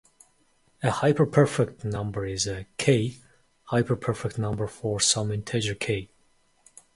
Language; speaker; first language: English; non-native, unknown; Mongolian